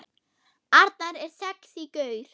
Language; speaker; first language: Icelandic; non-native, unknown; German